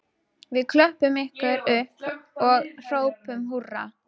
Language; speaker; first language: Icelandic; native; Icelandic